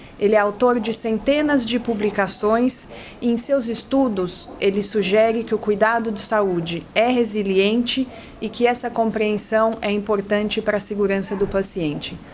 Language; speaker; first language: Portuguese; native; Portuguese